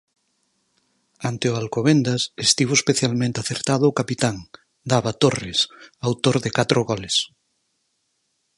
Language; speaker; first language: Galician; native; Galician